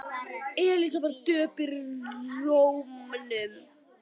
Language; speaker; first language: Icelandic; native; Icelandic